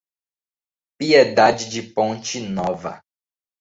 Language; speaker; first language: Portuguese; native; Portuguese